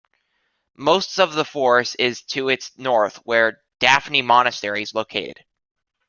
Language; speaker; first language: English; native; English